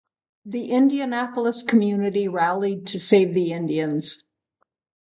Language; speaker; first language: English; native; English